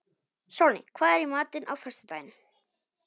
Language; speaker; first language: Icelandic; non-native, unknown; Polish